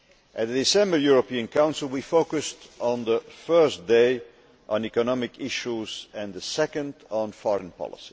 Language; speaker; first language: English; non-native, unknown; Dutch